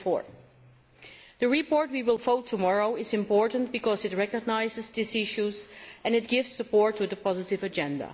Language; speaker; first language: English; non-native, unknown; Dutch